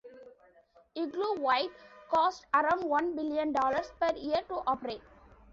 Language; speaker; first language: English; non-native, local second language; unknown